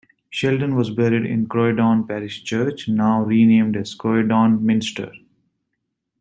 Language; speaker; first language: English; native; English